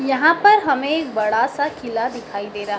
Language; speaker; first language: Hindi; native; Hindi